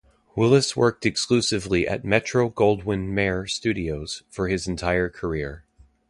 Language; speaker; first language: English; native; English